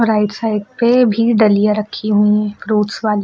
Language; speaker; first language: Hindi; native; Hindi